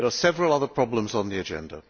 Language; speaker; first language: English; non-native, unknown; Hungarian